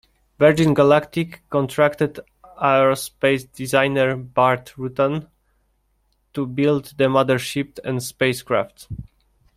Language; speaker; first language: English; non-native, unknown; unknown